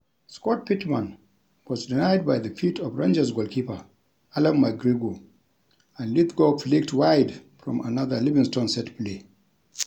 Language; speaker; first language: English; non-native, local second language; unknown